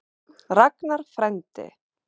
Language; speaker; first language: Icelandic; non-native, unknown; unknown